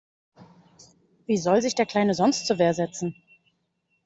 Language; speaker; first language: German; native; German